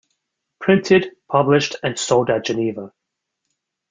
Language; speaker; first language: English; native; English